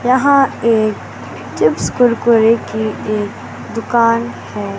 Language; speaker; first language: Hindi; native; Hindi